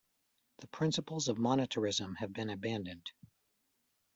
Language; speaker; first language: English; native; English